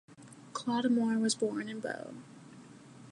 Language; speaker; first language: English; native; English